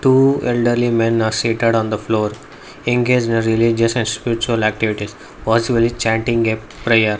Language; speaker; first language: English; non-native, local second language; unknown